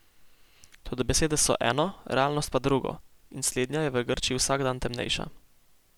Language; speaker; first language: Slovenian; native; Slovenian